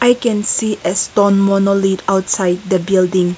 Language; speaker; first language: English; non-native, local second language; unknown